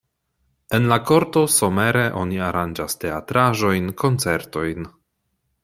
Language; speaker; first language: Esperanto; non-native, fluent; Polish